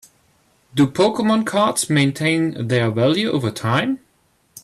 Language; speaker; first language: English; non-native, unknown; German